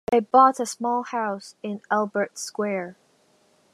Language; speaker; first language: English; non-native, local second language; Cantonese